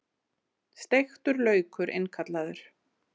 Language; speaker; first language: Icelandic; native; Icelandic